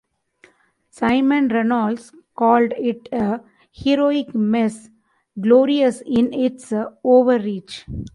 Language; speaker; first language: English; non-native, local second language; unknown